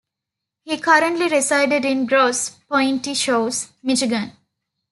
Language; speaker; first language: English; non-native, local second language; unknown